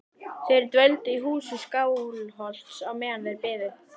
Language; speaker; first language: Icelandic; native; Icelandic